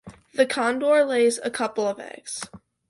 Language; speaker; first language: English; native; English